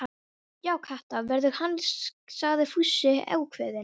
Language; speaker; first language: Icelandic; non-native, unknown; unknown